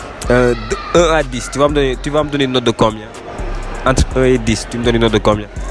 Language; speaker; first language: French; non-native, local second language; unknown